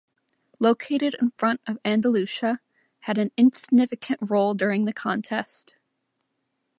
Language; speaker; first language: English; native; English